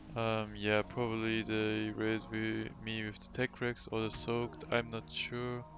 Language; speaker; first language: English; non-native, fluent; German